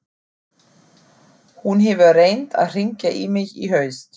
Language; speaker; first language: Icelandic; non-native, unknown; German